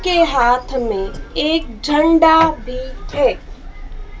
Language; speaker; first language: Hindi; native; Hindi